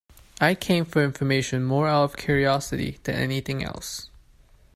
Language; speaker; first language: English; non-native, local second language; Cantonese